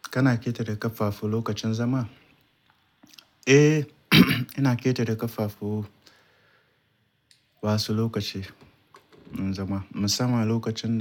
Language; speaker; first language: Hausa; native; Hausa